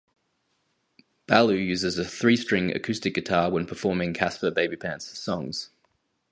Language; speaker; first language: English; native; English